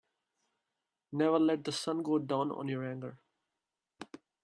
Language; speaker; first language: English; native; English